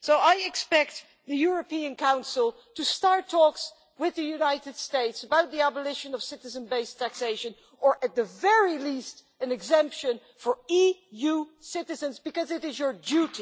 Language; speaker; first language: English; non-native, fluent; Dutch